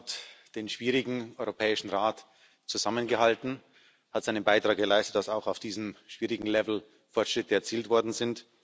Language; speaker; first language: German; native; German